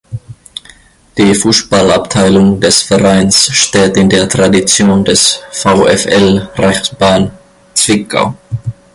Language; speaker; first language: German; non-native, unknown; Finnish